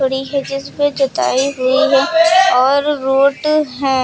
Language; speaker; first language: Hindi; native; Hindi